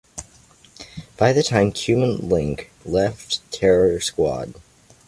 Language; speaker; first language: English; native; English